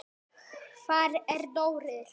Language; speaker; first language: Icelandic; non-native, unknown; Polish